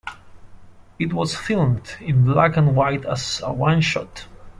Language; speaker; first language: English; non-native, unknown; Spanish